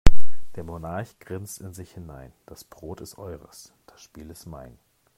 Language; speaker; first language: German; native; German